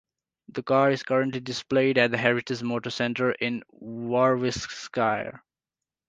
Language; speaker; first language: English; non-native, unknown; Nepali